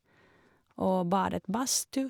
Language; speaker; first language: Norwegian; non-native, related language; Swedish